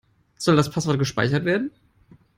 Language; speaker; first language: English; non-native, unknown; German